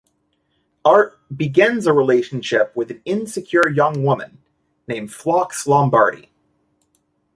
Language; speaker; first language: English; native; English